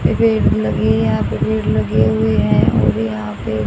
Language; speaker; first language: Hindi; native; Hindi